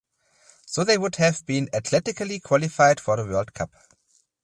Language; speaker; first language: English; non-native, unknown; German